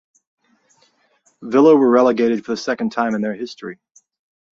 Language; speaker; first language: English; native; English